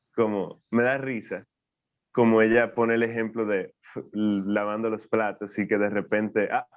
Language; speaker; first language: Spanish; native; Spanish